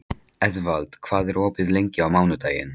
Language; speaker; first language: Icelandic; non-native, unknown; Polish